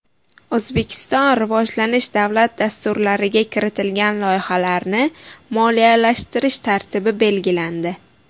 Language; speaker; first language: Uzbek; native; Uzbek